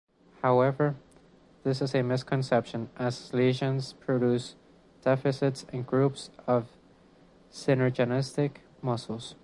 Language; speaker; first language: English; non-native, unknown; Spanish